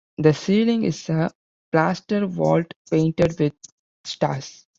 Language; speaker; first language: English; non-native, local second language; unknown